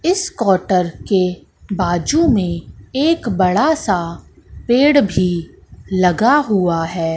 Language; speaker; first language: Hindi; native; Hindi